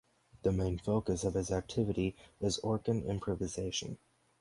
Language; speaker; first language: English; native; English